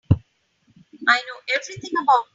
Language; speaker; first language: English; non-native, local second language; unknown